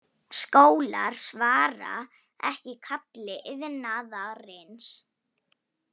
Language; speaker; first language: Icelandic; non-native, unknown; Polish